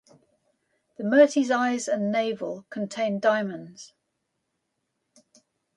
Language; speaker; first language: English; native; English